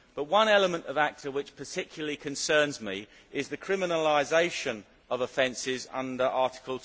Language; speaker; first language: English; native; English